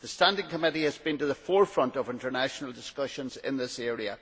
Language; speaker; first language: English; native; English